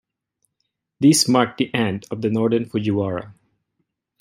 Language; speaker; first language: English; non-native, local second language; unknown